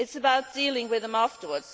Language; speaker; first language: English; non-native, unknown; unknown